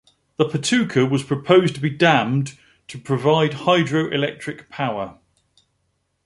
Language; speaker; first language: English; native; English